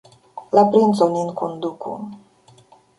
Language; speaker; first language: Esperanto; non-native, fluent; Russian